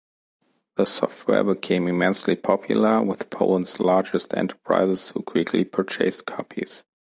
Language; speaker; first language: English; non-native, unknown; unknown